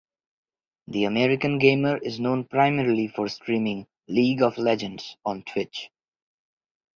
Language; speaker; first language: English; non-native, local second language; Bangla